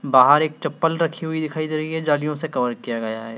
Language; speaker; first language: Hindi; native; Hindi